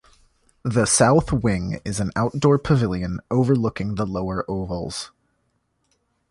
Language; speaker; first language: English; native; English